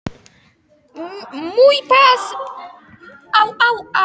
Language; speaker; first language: Icelandic; non-native, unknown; Polish